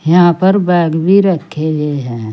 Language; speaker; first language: Hindi; native; Hindi